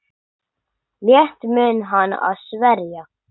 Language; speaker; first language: Icelandic; non-native, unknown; English